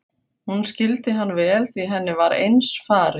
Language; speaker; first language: Icelandic; non-native, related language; Faroese